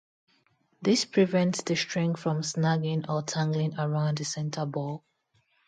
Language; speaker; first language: English; non-native, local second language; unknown